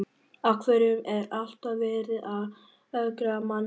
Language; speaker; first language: Icelandic; non-native, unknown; Vietnamese